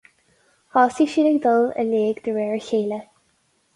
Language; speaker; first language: Irish; non-native, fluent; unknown